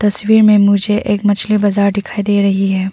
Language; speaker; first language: Hindi; non-native, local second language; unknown